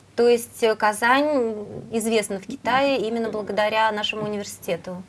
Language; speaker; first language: Russian; native; Russian